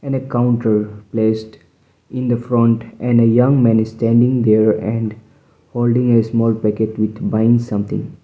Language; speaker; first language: English; non-native, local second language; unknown